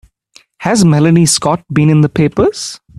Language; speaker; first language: English; non-native, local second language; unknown